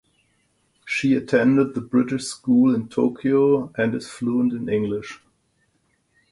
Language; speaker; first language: English; non-native, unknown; German